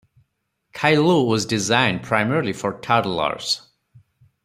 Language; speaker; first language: English; non-native, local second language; Odia